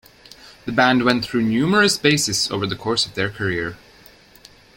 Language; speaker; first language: English; native; English